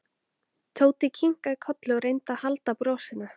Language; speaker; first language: Icelandic; native; Icelandic